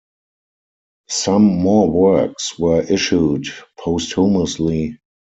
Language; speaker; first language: English; non-native, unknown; German